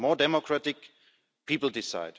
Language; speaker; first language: English; non-native, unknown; German